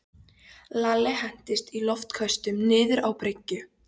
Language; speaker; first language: Icelandic; non-native, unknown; Polish